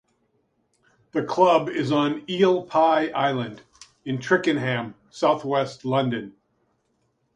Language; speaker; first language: English; native; English